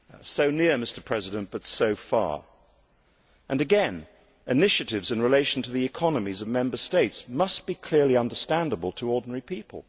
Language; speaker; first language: English; native; English